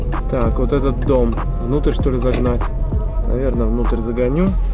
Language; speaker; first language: Russian; native; Russian